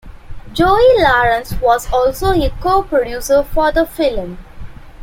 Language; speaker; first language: English; non-native, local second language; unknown